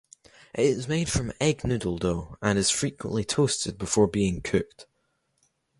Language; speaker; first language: English; native; English